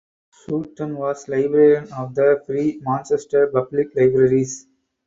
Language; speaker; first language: English; non-native, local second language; Tamil